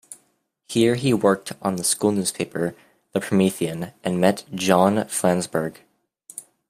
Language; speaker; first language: English; native; English